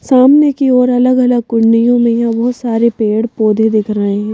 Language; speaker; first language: Hindi; native; Hindi